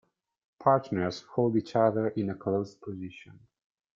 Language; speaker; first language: English; non-native, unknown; Italian